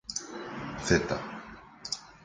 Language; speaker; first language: Galician; native; Galician